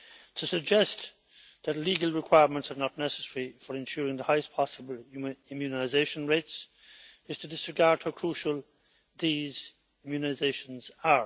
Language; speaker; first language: English; native; English